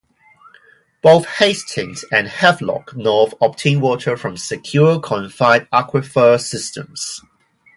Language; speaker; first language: English; non-native, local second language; Cantonese